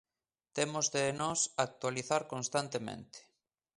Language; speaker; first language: Galician; native; Galician